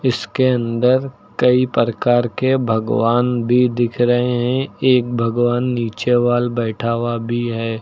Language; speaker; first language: Hindi; native; Hindi